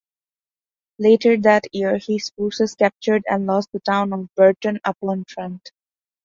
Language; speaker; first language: English; non-native, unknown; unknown